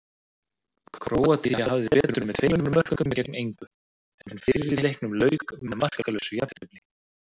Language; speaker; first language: Icelandic; native; Icelandic